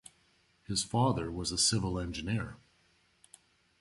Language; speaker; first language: English; native; English